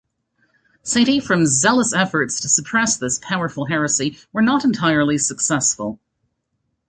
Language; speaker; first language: English; native; English